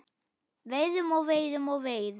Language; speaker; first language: Icelandic; non-native, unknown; German